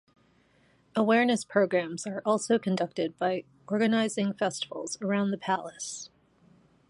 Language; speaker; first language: English; native; English